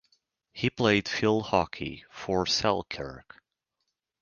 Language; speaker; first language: English; native; English